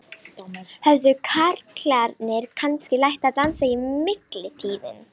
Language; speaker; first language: Icelandic; non-native, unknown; Romanian